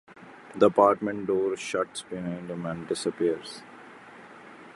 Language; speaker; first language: English; non-native, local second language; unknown